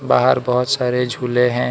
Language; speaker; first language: Hindi; non-native, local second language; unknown